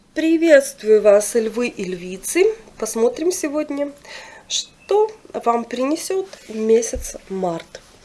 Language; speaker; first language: Russian; non-native, local second language; Ukrainian